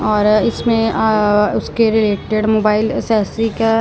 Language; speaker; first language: Hindi; non-native, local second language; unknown